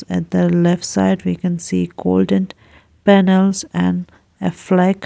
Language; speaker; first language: English; non-native, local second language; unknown